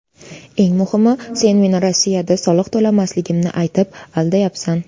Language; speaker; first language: Uzbek; native; Uzbek